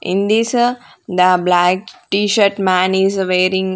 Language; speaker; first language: English; non-native, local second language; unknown